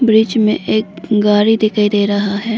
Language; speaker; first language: Hindi; non-native, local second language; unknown